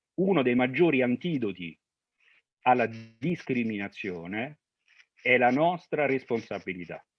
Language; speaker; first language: Italian; early bilingual, other home language; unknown